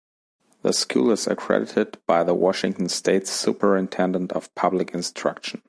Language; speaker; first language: English; non-native, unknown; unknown